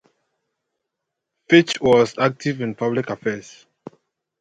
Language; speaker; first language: English; native; English